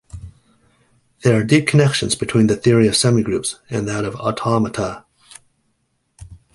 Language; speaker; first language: English; native; English